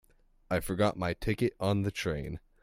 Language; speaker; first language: English; native; English